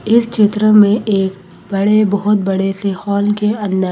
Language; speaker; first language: Hindi; native; Hindi